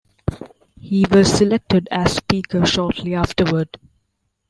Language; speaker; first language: English; non-native, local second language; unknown